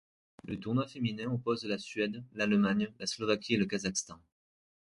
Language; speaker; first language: French; native; French